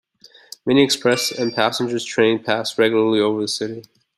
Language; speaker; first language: English; native; English